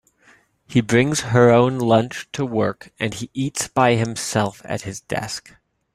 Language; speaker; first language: English; native; English